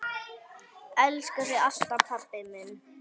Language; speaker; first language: Icelandic; native; Icelandic